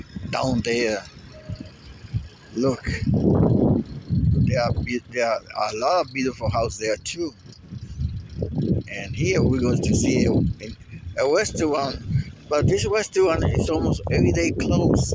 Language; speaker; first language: English; non-native, fluent; Spanish